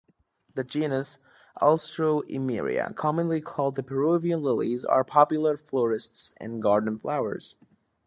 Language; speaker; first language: English; native; English